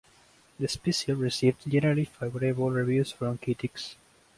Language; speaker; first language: English; native; English